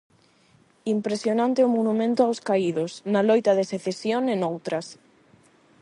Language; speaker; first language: Galician; non-native, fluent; Spanish